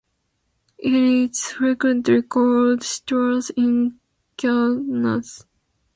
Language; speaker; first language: English; non-native, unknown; Japanese